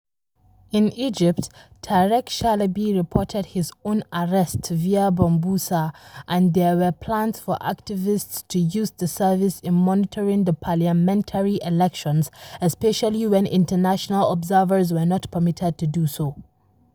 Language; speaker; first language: English; non-native, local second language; Hausa